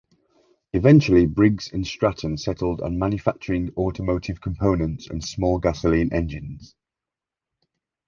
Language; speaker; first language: English; native; English